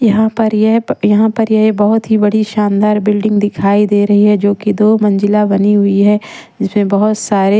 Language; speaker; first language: Hindi; non-native, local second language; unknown